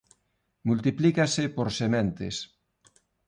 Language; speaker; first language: Galician; non-native, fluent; Spanish